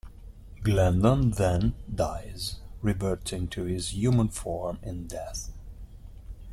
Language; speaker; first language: English; non-native, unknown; Italian